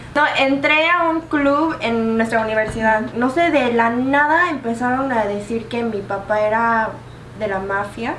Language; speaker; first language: Spanish; early bilingual, other home language; Korean